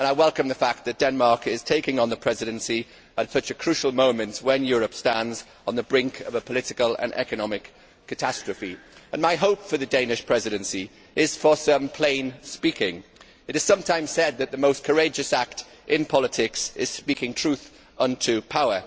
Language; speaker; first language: English; native; English